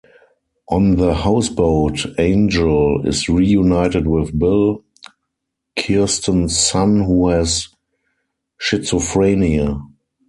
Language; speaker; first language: English; non-native, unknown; German